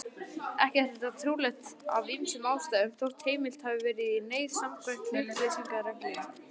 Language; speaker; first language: Icelandic; native; Icelandic